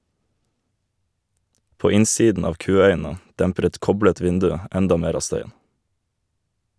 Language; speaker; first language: Norwegian; native; Norwegian